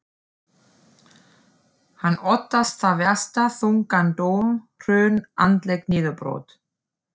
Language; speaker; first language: Icelandic; non-native, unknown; German